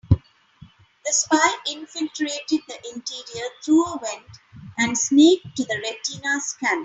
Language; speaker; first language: English; non-native, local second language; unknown